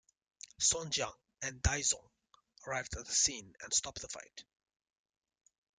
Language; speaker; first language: English; native; English